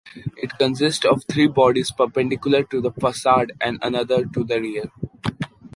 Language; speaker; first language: English; non-native, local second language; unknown